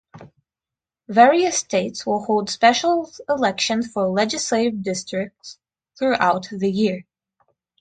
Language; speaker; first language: English; non-native, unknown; Russian